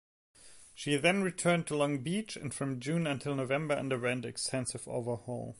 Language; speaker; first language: English; non-native, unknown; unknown